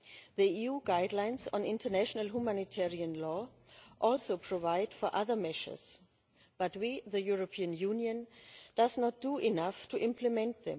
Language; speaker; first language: English; non-native, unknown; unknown